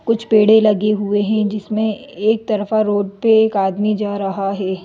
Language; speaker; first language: Hindi; native; Hindi